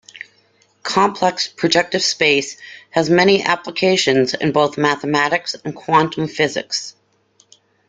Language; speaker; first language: English; native; English